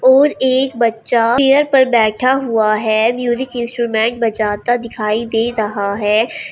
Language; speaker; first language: Hindi; native; Hindi